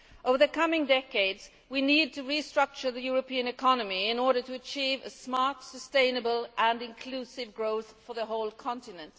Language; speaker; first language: English; non-native, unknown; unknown